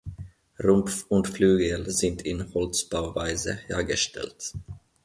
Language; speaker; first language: German; non-native, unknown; Finnish